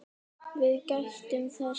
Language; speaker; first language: Icelandic; native; Icelandic